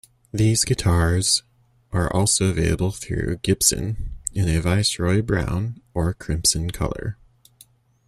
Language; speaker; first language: English; native; English